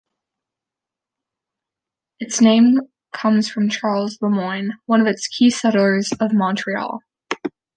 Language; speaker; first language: English; native; English